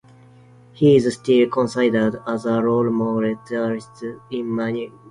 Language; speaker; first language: English; non-native, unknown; Japanese